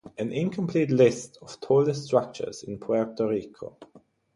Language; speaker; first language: English; non-native, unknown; German